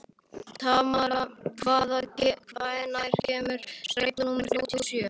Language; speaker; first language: Icelandic; native; Icelandic